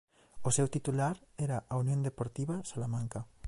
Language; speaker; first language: Galician; native; Galician